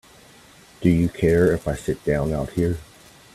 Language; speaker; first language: English; native; English